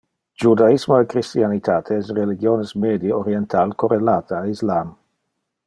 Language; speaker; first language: Interlingua; non-native, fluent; Dutch